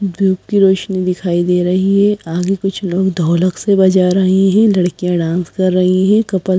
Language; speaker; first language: Hindi; native; Hindi